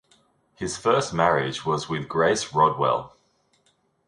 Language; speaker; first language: English; native; English